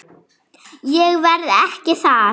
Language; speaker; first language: Icelandic; non-native, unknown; German